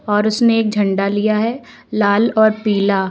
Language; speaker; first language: Hindi; native; Hindi